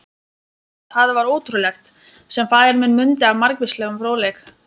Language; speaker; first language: Icelandic; non-native, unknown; Lithuanian